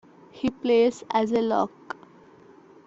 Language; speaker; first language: English; non-native, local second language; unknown